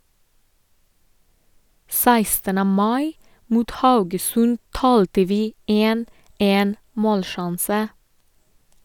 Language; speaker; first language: Norwegian; non-native, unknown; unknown